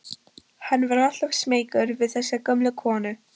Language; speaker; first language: Icelandic; non-native, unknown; Polish